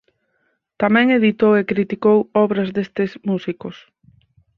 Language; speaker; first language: Galician; native; Galician